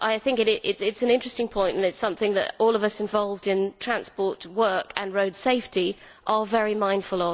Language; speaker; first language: English; native; English